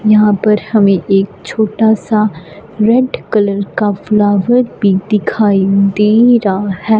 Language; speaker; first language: Hindi; non-native, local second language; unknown